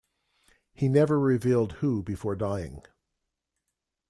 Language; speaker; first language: English; native; English